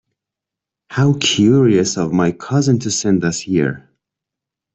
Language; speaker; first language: English; non-native, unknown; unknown